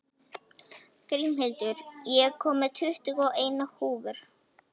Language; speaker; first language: Icelandic; native; Icelandic